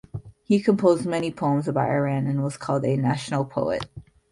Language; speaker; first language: English; native; English